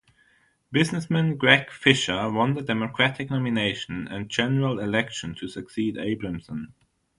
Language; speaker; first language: English; non-native, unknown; German